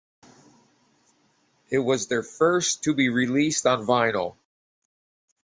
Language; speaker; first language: English; native; English